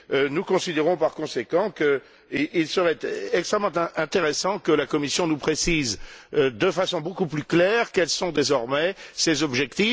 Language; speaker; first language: French; native; French